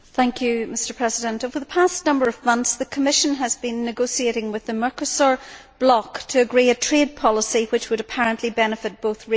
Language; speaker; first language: English; native; English